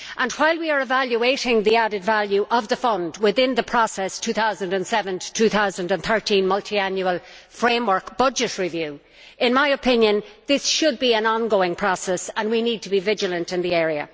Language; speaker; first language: English; native; English